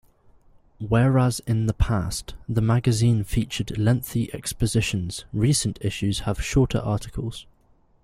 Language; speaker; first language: English; native; English